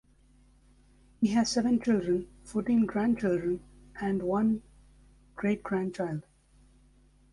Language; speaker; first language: English; native; English